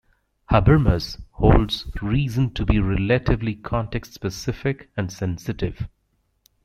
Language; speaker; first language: English; native; English